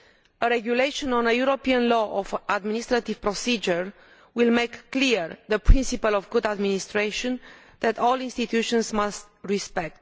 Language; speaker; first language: English; non-native, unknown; Romanian